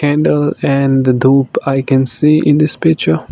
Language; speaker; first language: English; non-native, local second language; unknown